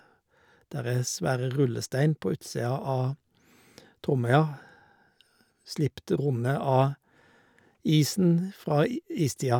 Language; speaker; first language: Norwegian; native; Norwegian